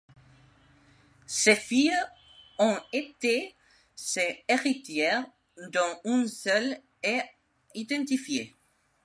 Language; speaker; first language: French; non-native, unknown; Spanish